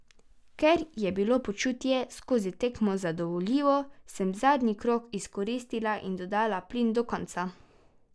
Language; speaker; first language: Slovenian; native; Slovenian